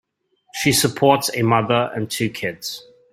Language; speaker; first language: English; native; English